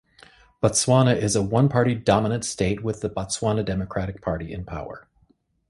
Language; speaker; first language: English; native; English